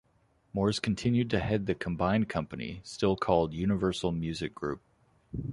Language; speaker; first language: English; native; English